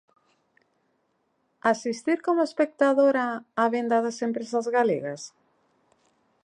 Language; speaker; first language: Galician; native; Galician